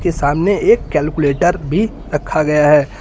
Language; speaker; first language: Hindi; native; Hindi